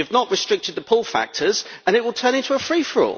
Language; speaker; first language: English; native; English